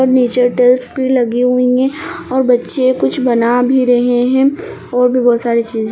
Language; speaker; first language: Hindi; native; Hindi